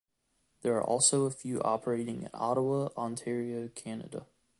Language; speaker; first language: English; native; English